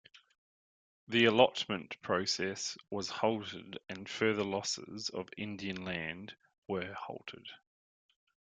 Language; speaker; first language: English; native; English